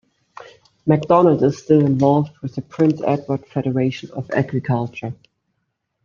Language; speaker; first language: English; native; English